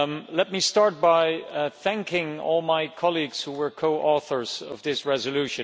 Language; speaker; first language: English; non-native, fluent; Dutch